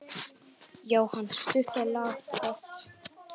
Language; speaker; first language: Icelandic; native; Icelandic